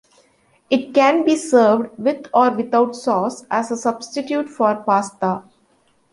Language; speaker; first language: English; non-native, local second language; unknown